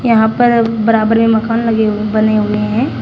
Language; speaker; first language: Hindi; native; Hindi